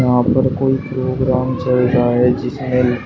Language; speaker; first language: Hindi; native; Hindi